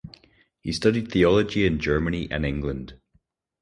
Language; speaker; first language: English; native; English